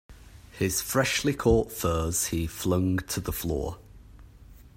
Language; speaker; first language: English; native; English